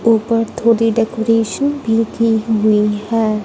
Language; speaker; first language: Hindi; non-native, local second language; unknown